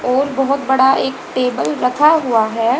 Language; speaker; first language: Hindi; native; Hindi